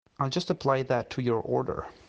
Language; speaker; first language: English; non-native, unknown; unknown